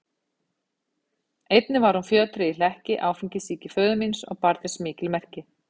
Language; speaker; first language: Icelandic; native; Icelandic